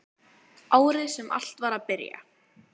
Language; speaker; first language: Icelandic; native; Icelandic